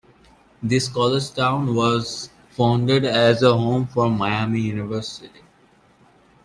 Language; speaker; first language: English; native; English